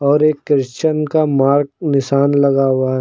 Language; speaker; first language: Hindi; native; Hindi